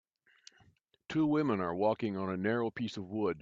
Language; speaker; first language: English; native; English